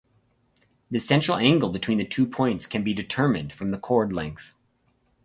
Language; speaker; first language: English; native; English